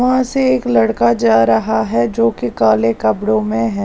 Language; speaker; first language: Hindi; non-native, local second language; Punjabi